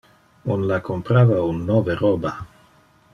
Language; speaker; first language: Interlingua; non-native, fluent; Dutch